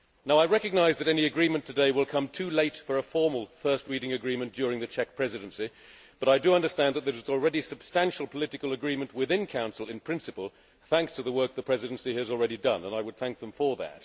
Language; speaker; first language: English; native; English